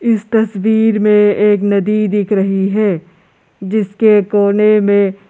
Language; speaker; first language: Hindi; non-native, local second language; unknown